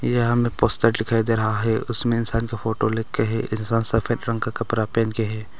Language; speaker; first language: Hindi; early bilingual, other home language; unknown